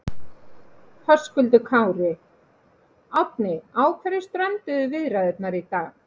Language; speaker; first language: Icelandic; native; Icelandic